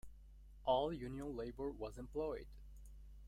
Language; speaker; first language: English; non-native, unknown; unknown